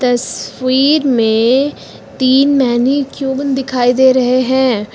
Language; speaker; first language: Hindi; native; Hindi